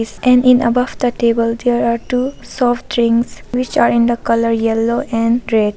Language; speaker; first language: English; non-native, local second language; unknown